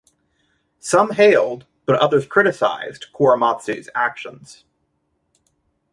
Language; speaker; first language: English; native; English